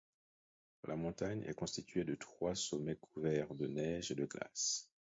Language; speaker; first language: French; non-native, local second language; Haitian Creole